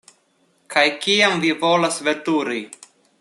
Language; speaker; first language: Esperanto; non-native, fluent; Russian